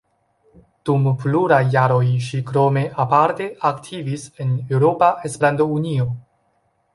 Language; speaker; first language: Esperanto; non-native, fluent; Chinese